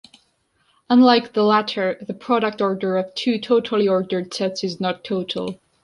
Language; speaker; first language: English; non-native, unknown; Georgian